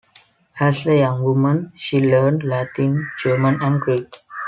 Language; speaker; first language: English; non-native, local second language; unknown